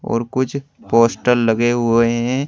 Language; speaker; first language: Hindi; native; Hindi